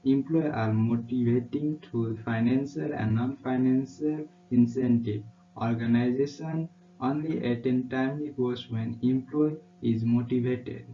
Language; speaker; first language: English; non-native, local second language; Nepali